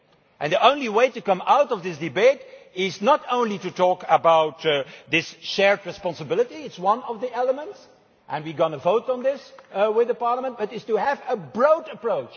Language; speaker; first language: English; non-native, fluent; Dutch